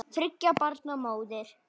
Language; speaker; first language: Icelandic; native; Icelandic